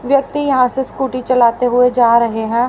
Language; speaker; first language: Hindi; native; Hindi